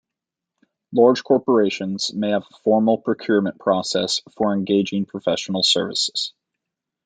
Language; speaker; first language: English; native; English